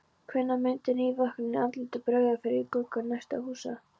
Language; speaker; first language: Icelandic; non-native, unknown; Polish